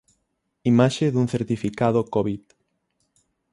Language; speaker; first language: Galician; native; Galician